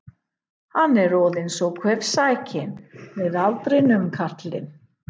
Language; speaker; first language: Icelandic; non-native, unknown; English